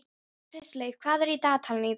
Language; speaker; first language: Icelandic; non-native, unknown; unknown